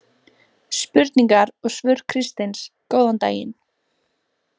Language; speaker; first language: Icelandic; native; Icelandic